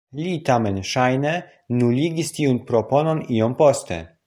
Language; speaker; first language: Esperanto; non-native, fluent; Polish